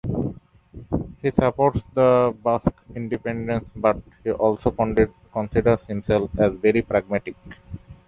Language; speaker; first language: English; non-native, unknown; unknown